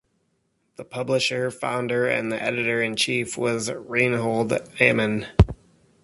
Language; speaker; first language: English; native; English